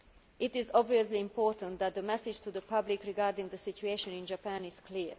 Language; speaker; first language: English; non-native, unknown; Hungarian